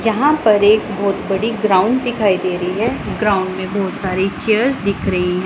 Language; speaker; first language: Hindi; non-native, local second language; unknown